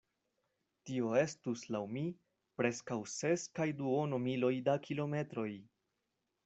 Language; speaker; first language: Esperanto; non-native, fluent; Spanish